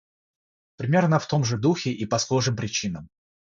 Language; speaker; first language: Russian; non-native, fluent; Georgian